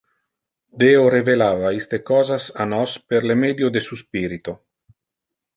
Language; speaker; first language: Interlingua; non-native, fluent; Italian